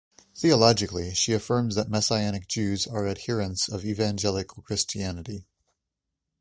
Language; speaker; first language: English; native; English